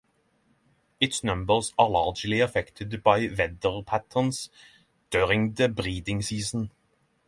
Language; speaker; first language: English; non-native, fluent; Norwegian